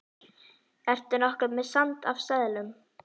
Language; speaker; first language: Icelandic; native; Icelandic